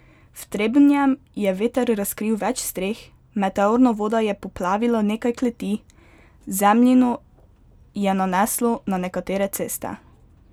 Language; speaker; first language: Slovenian; native; Slovenian